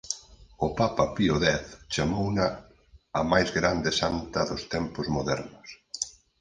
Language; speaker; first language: Galician; native; Galician